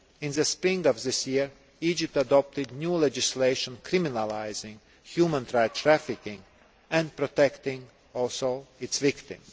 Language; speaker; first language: English; non-native, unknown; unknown